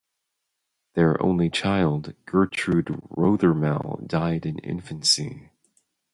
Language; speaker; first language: English; native; English